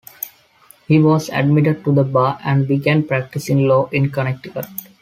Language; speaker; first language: English; non-native, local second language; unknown